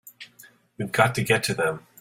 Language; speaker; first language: English; native; English